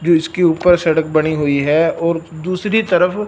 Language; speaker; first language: Hindi; non-native, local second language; Punjabi